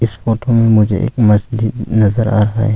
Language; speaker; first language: Hindi; non-native, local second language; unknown